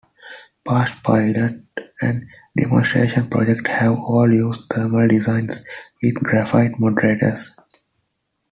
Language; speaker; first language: English; non-native, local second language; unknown